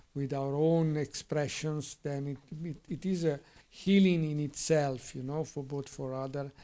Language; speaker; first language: English; non-native, fluent; Italian